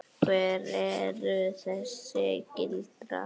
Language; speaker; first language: Icelandic; native; Icelandic